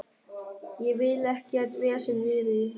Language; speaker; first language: Icelandic; non-native, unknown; German